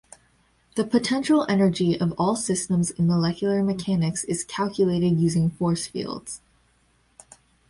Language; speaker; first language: English; native; English